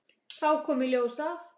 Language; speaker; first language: Icelandic; native; Icelandic